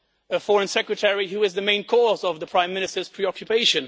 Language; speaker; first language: English; non-native, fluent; Dutch